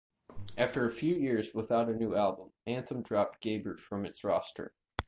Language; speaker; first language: English; native; English